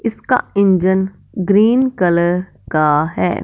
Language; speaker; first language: Hindi; non-native, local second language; Punjabi